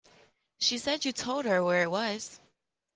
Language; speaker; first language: English; native; English